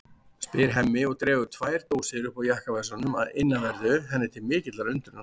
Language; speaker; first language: Icelandic; native; Icelandic